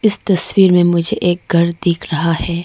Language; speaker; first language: Hindi; non-native, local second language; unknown